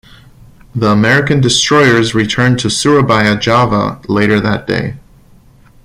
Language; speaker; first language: English; non-native, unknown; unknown